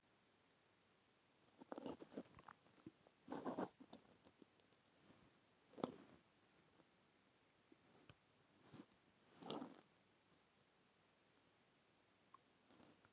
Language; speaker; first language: Icelandic; native; Icelandic